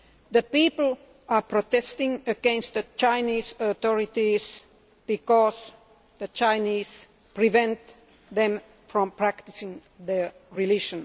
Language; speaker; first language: English; non-native, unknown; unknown